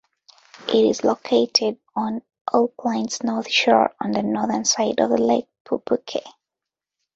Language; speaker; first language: English; non-native, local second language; Ganda